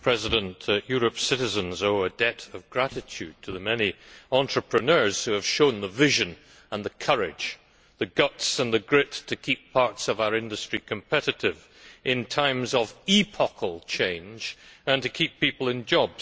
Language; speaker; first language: English; native; English